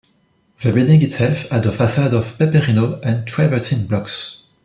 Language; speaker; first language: English; non-native, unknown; French